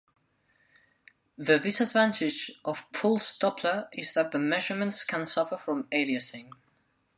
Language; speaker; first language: English; non-native, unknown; Spanish